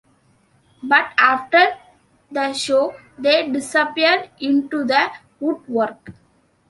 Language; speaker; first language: English; non-native, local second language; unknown